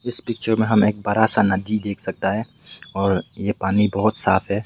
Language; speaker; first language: Hindi; non-native, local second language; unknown